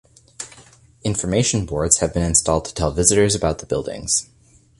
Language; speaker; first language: English; native; English